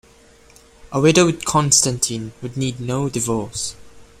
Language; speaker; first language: English; non-native, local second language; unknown